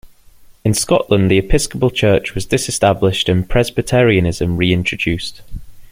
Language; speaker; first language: English; native; English